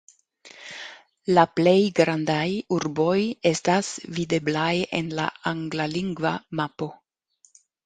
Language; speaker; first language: Esperanto; non-native, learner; German